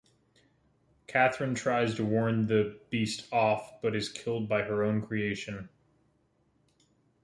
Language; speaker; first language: English; native; English